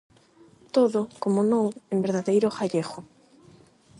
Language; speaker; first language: Galician; non-native, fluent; Spanish